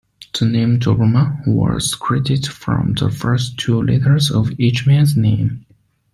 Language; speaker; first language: English; non-native, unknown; Chinese